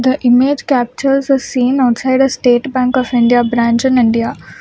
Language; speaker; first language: English; non-native, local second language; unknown